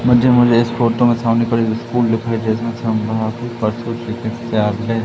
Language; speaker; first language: Hindi; native; Hindi